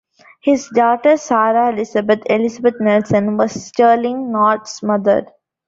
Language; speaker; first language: English; non-native, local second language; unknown